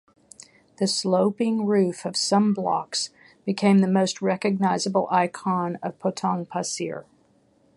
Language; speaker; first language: English; native; English